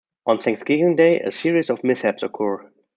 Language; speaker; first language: English; non-native, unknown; German